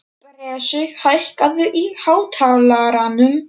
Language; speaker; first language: Icelandic; non-native, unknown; Polish